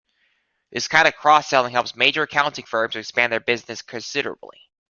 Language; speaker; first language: English; native; English